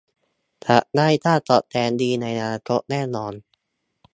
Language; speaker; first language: Thai; native; Thai